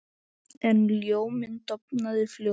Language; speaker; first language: Icelandic; native; Icelandic